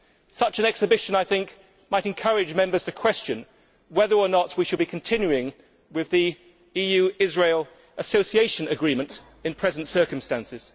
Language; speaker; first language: English; native; English